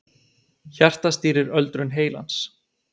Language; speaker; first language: Icelandic; native; Icelandic